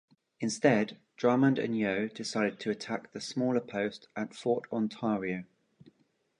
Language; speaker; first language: English; native; English